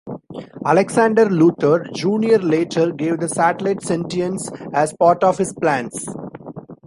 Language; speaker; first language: English; non-native, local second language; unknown